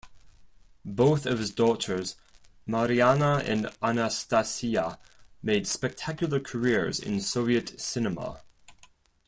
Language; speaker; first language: English; non-native, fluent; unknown